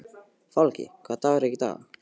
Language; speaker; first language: Icelandic; non-native, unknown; Polish